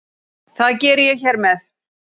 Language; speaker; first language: Icelandic; native; Icelandic